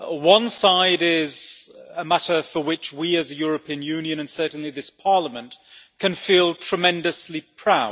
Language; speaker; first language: English; native; English